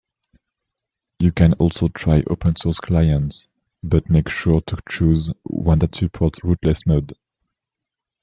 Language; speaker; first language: English; native; English